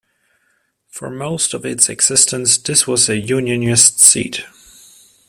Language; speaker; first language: English; non-native, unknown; German